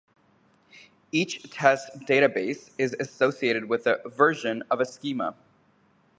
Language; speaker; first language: English; native; English